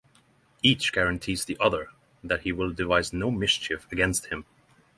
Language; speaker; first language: English; non-native, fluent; Norwegian